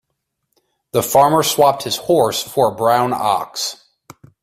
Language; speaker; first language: English; native; English